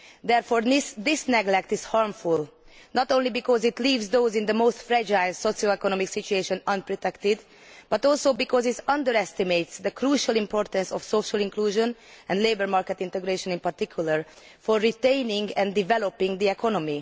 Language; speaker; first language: English; non-native, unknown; Hungarian